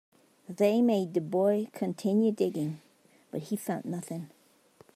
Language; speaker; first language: English; native; English